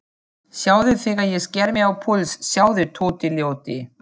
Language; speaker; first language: Icelandic; non-native, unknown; German